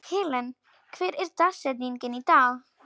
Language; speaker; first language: Icelandic; non-native, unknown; Polish